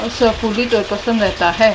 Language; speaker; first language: Hindi; native; Hindi